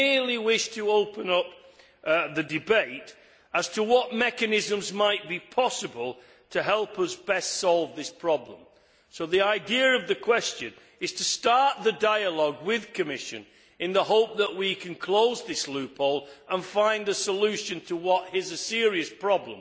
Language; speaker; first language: English; native; English